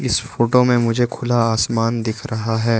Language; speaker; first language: Hindi; non-native, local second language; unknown